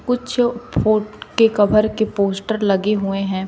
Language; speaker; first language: Hindi; native; Hindi